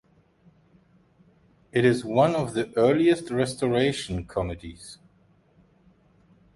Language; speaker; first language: English; non-native, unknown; German